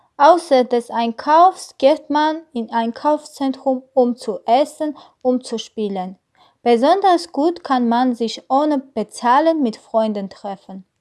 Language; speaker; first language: German; non-native, learner; Armenian